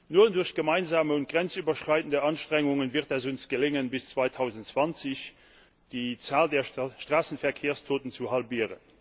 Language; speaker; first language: German; non-native, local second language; Luxembourgish